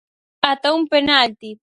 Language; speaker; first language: Galician; native; Galician